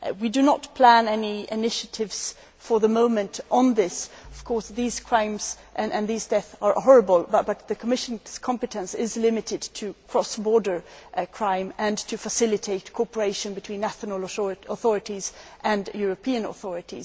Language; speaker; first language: English; non-native, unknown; Swedish